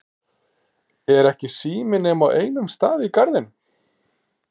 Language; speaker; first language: Icelandic; native; Icelandic